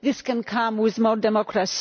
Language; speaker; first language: English; non-native, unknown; Polish